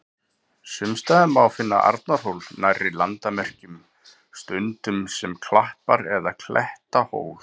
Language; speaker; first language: Icelandic; native; Icelandic